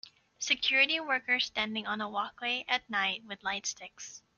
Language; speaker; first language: English; native; English